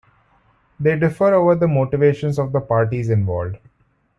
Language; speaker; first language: English; non-native, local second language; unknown